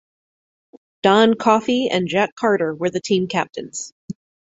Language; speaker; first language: English; native; English